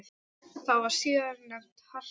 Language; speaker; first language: Icelandic; non-native, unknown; English